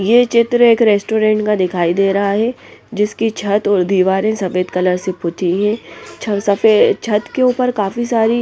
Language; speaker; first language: Hindi; non-native, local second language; Punjabi